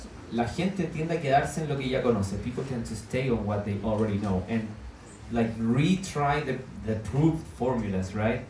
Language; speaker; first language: English; non-native, fluent; Spanish